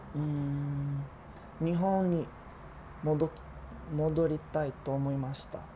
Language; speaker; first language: Japanese; non-native, learner; Portuguese